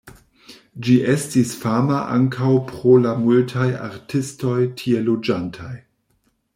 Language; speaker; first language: Esperanto; non-native, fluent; German